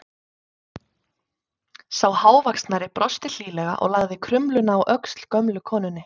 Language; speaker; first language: Icelandic; native; Icelandic